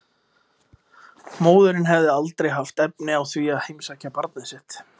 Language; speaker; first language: Icelandic; native; Icelandic